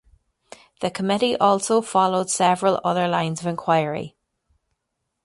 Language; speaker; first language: English; native; English